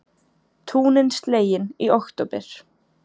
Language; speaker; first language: Icelandic; native; Icelandic